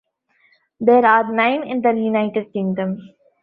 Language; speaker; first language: English; non-native, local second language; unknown